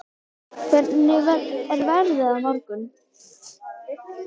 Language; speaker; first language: Icelandic; native; Icelandic